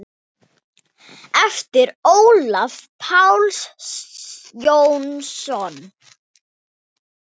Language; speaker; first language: Icelandic; non-native, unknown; Thai